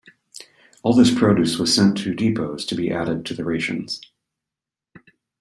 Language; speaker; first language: English; native; English